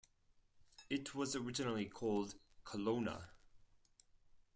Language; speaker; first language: English; non-native, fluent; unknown